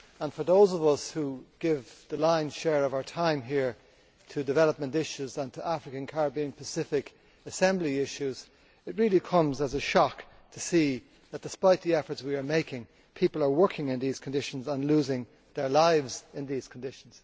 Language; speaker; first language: English; native; English